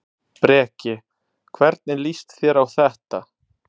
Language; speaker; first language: Icelandic; non-native, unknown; Italian